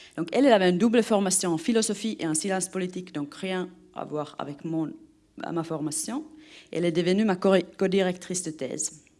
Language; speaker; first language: French; non-native, fluent; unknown